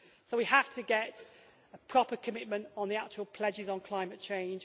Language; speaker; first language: English; native; English